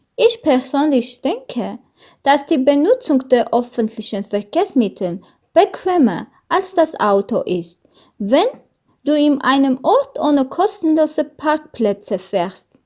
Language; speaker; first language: German; non-native, learner; Armenian